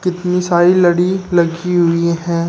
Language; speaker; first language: Hindi; native; Hindi